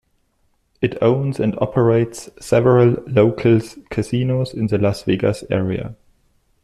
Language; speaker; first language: English; non-native, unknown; German